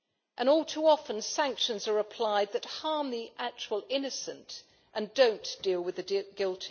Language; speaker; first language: English; native; English